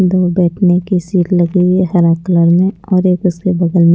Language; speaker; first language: Hindi; non-native, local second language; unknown